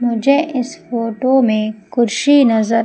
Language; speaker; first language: Hindi; native; Hindi